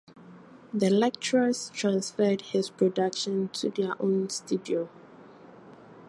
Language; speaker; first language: English; non-native, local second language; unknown